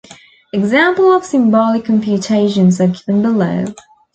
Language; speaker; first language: English; native; English